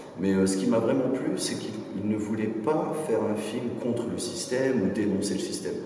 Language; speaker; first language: French; non-native, local second language; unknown